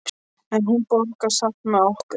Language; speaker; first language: Icelandic; non-native, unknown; Polish